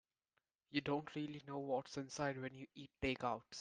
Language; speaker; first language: English; non-native, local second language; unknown